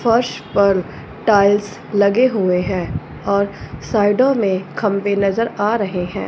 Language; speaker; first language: Hindi; non-native, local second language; Punjabi